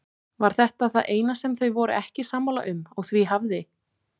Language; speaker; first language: Icelandic; native; Icelandic